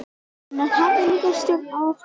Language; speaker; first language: Icelandic; native; Icelandic